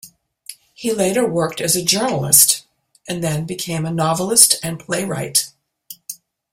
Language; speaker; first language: English; native; English